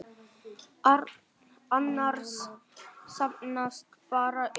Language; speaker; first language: Icelandic; non-native, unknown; Vietnamese